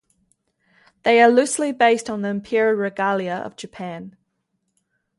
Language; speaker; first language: English; native; English